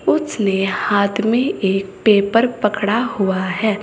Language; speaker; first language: Hindi; native; Hindi